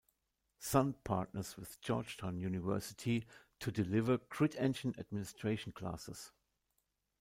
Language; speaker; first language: English; non-native, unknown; German